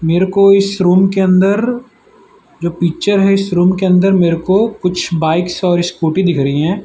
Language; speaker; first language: Hindi; non-native, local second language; Gujarati